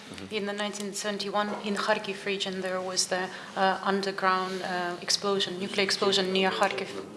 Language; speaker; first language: English; native; English